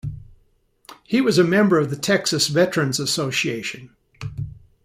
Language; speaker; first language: English; native; English